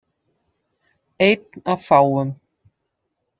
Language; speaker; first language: Icelandic; non-native, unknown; Dutch